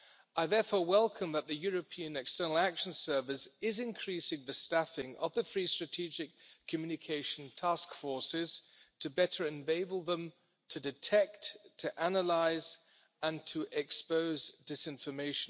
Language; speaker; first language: English; non-native, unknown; German